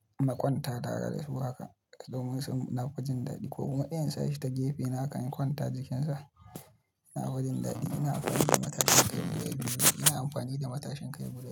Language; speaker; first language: Hausa; native; Hausa